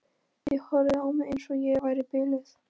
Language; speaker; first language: Icelandic; non-native, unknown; Polish